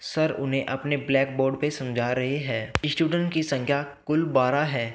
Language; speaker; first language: Hindi; native; Hindi